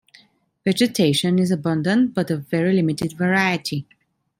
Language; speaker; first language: English; non-native, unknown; Italian